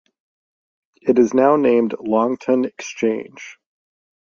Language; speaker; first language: English; native; English